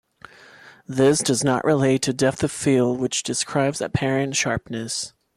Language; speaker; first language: English; non-native, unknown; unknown